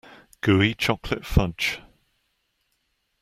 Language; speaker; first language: English; native; English